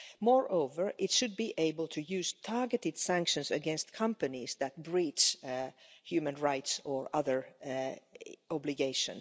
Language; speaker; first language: English; non-native, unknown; Finnish